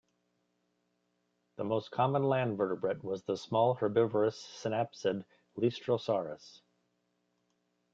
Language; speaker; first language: English; native; English